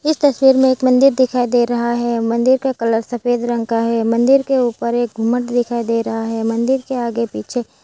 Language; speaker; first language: Hindi; non-native, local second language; Gujarati